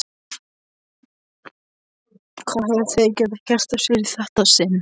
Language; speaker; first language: Icelandic; non-native, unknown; Polish